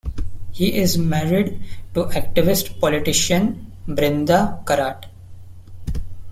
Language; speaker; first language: English; non-native, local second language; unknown